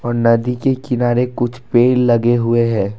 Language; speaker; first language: Hindi; non-native, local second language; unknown